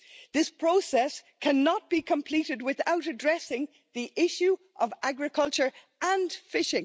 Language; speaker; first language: English; native; English